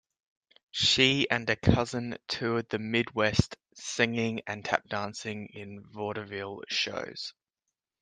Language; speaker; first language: English; native; English